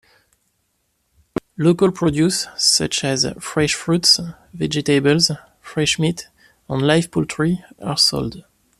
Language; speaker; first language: English; non-native, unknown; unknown